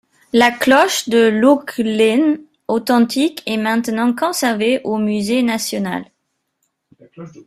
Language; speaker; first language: French; non-native, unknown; German